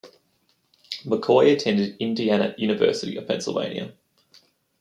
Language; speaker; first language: English; native; English